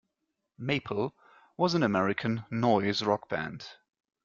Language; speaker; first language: English; non-native, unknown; German